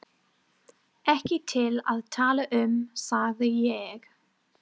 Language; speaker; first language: Icelandic; non-native, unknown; English